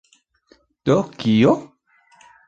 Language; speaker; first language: Esperanto; non-native, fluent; Spanish